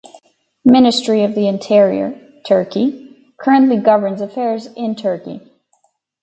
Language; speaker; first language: English; native; English